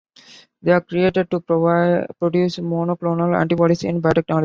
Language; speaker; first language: English; non-native, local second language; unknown